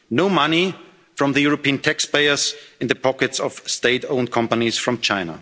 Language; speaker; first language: English; non-native, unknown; German